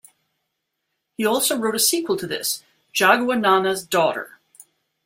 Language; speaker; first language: English; native; English